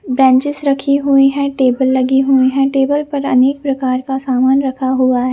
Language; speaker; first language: Hindi; non-native, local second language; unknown